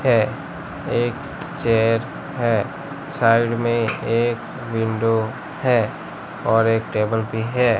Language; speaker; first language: Hindi; non-native, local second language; Gujarati